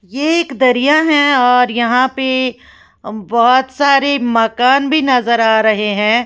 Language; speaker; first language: Hindi; native; Hindi